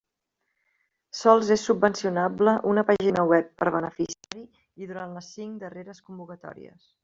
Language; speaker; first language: Catalan; native; Catalan